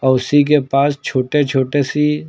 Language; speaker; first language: Hindi; native; Hindi